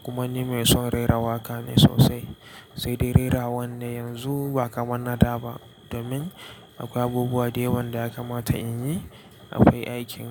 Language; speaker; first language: Hausa; native; Hausa